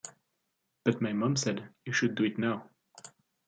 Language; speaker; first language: English; non-native, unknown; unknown